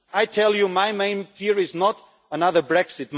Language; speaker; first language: English; non-native, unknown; German